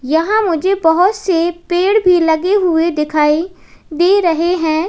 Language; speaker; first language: Hindi; native; Hindi